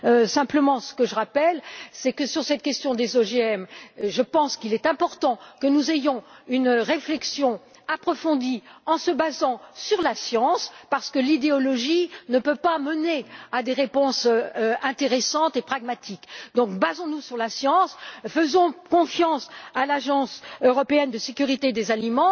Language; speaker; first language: French; native; French